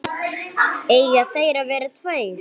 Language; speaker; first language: Icelandic; non-native, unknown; English